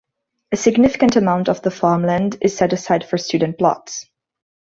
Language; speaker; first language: English; non-native, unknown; Portuguese